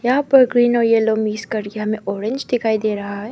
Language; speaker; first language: Hindi; non-native, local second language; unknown